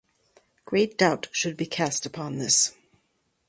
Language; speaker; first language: English; native; English